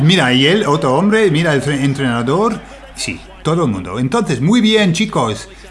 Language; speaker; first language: Spanish; non-native, fluent; English